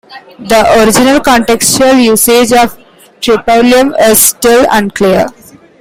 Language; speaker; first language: English; non-native, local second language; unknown